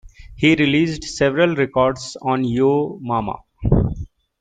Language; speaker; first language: English; native; English